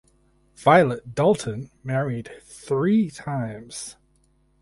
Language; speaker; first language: English; native; English